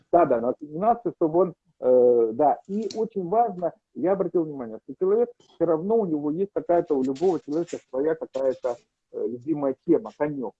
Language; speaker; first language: Russian; native; Russian